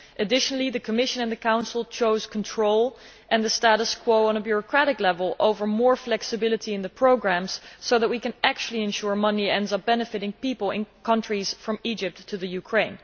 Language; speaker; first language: English; non-native, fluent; Dutch